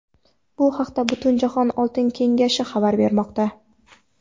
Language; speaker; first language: Uzbek; non-native, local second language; Kara-Kalpak